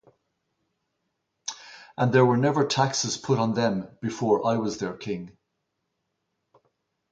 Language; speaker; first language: English; native; English